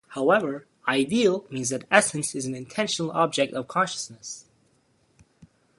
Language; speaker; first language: English; native; English